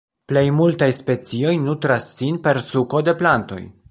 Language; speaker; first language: Esperanto; non-native, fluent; Polish